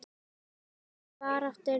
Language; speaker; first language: Icelandic; native; Icelandic